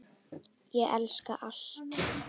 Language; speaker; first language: Icelandic; native; Icelandic